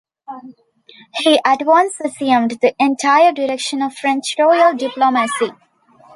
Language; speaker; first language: English; non-native, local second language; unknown